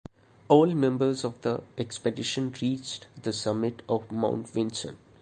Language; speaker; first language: English; non-native, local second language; Malayalam